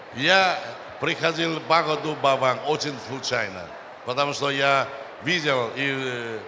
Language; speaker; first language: Russian; non-native, fluent; Vietnamese